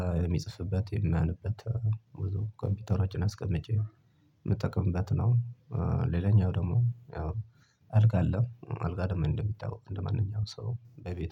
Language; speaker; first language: Amharic; non-native, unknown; Tigrinya